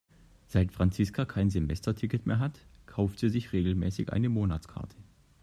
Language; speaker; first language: German; native; German